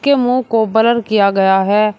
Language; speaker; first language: Hindi; native; Hindi